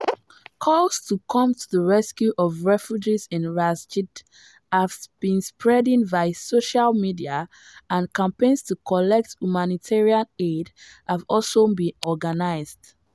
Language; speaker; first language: English; non-native, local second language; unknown